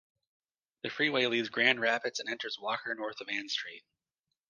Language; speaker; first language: English; native; English